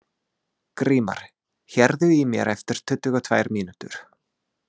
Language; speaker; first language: Icelandic; non-native, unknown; English